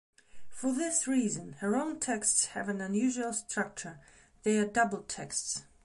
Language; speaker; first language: English; non-native, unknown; Belarusian